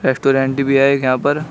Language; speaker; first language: Hindi; native; Hindi